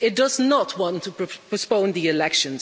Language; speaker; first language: English; non-native, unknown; Dutch